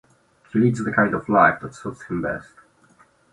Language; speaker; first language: English; non-native, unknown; Polish